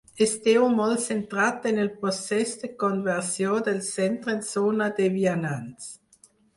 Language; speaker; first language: Catalan; non-native, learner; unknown